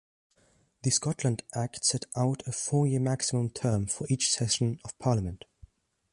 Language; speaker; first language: English; non-native, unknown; German